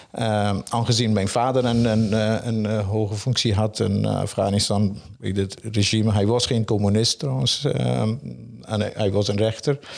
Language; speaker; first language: Dutch; non-native, fluent; Persian